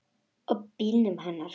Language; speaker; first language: Icelandic; non-native, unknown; Russian